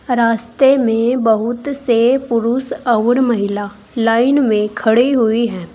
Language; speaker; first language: Hindi; native; Hindi